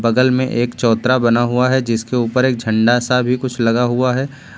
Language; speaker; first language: Hindi; native; Hindi